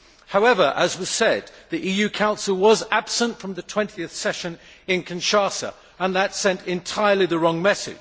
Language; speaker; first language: English; native; English